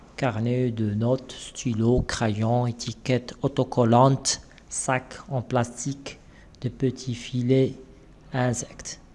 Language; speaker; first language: French; non-native, local second language; Arabic